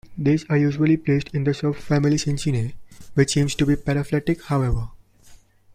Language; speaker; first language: English; non-native, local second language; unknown